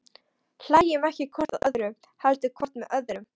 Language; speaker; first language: Icelandic; non-native, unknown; Polish